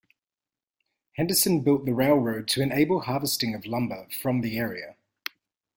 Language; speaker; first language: English; native; English